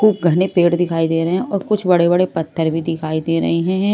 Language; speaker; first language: Hindi; non-native, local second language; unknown